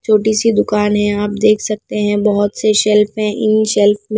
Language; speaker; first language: Hindi; non-native, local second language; Punjabi